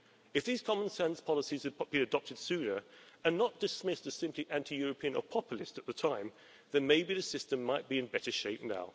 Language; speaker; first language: English; native; English